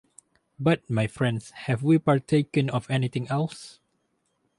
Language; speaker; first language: English; non-native, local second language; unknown